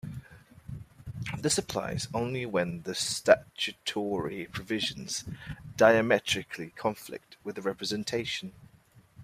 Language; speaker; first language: English; native; English